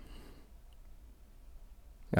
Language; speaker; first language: Norwegian; native; Norwegian